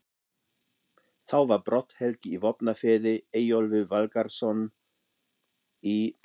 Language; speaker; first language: Icelandic; non-native, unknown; German